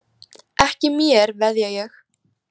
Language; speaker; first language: Icelandic; native; Icelandic